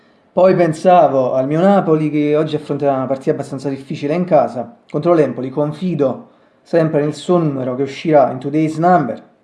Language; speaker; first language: Italian; native; Italian